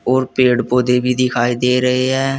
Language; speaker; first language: Hindi; native; Hindi